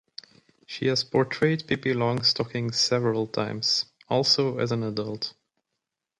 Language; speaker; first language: English; native; English